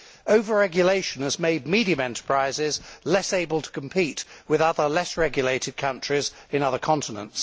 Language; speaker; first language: English; native; English